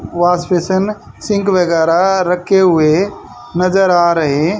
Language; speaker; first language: Hindi; native; Hindi